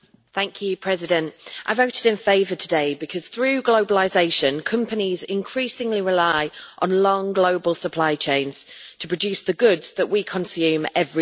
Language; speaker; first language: English; native; English